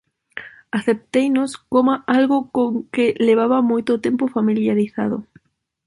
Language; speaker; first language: Galician; non-native, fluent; Spanish